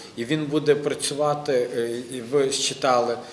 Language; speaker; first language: Ukrainian; non-native, local second language; Russian